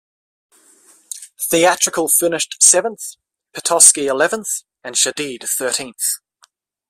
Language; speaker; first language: English; native; English